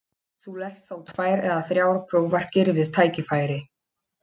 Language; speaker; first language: Icelandic; non-native, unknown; Polish